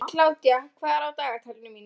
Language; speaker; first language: Icelandic; non-native, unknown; Polish